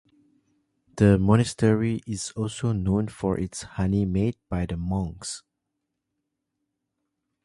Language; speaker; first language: English; non-native, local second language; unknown